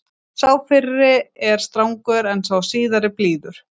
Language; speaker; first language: Icelandic; native; Icelandic